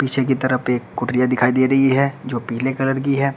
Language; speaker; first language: Hindi; native; Hindi